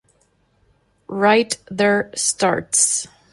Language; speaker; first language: English; non-native, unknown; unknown